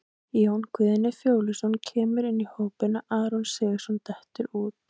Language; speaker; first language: Icelandic; native; Icelandic